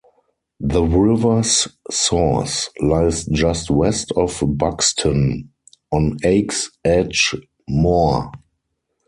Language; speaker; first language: English; non-native, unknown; German